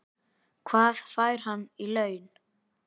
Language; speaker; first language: Icelandic; native; Icelandic